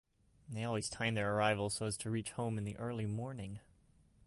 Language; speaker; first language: English; native; English